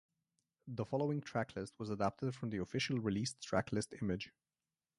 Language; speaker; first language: English; non-native, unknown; Slovenian